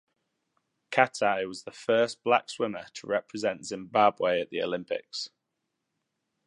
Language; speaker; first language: English; native; English